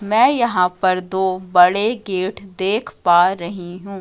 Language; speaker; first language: Hindi; native; Hindi